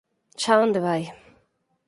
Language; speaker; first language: Galician; native; Galician